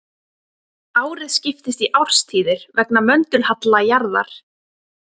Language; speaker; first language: Icelandic; native; Icelandic